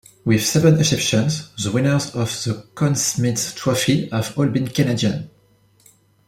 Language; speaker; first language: English; non-native, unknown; French